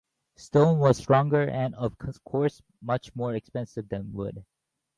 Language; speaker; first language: English; native; English